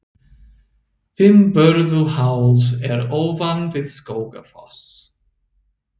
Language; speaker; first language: Icelandic; non-native, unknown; English